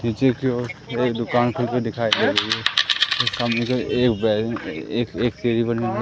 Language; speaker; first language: Hindi; native; Hindi